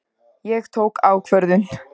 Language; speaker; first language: Icelandic; native; Icelandic